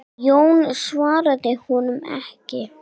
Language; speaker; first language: Icelandic; non-native, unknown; English